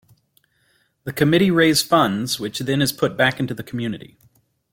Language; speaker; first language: English; native; English